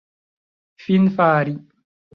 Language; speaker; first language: Esperanto; non-native, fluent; Chinese